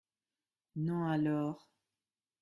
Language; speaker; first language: French; non-native, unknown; German